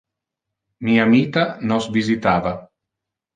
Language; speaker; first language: Interlingua; non-native, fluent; Italian